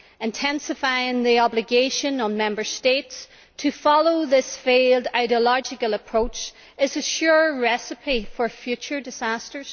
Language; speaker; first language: English; native; English